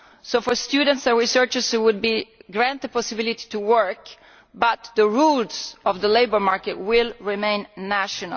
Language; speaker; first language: English; non-native, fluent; Italian